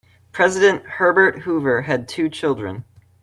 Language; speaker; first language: English; native; English